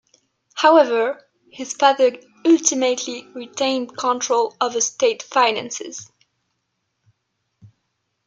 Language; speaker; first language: English; non-native, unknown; French